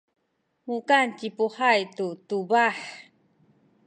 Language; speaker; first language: Sakizaya; non-native, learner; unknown